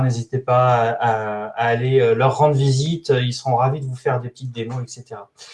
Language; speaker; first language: French; native; French